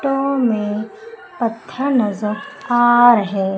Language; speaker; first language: Hindi; native; Hindi